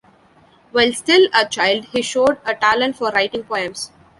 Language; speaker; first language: English; non-native, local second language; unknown